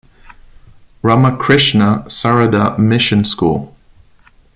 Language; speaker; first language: English; non-native, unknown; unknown